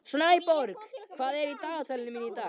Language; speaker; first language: Icelandic; native; Icelandic